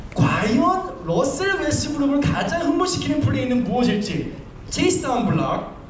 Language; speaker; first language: Korean; native; Korean